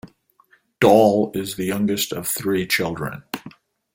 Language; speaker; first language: English; native; English